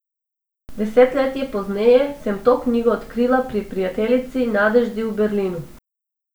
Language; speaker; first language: Slovenian; non-native, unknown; Macedonian